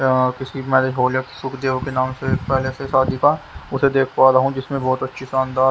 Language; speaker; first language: Hindi; native; Hindi